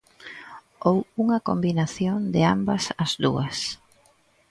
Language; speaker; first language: Galician; native; Galician